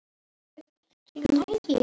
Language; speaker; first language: Icelandic; native; Icelandic